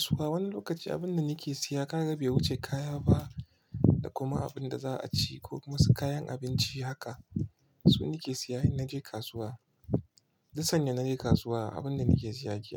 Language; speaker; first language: Hausa; non-native, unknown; Igbo